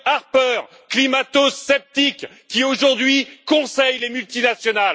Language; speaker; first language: French; native; French